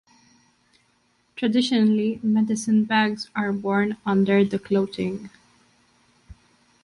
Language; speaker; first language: English; non-native, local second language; Maltese